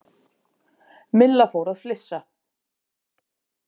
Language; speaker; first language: Icelandic; native; Icelandic